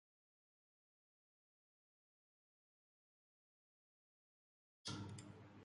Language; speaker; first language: English; non-native, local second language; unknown